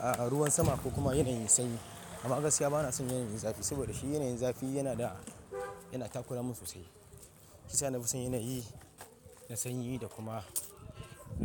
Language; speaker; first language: Hausa; non-native, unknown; Yoruba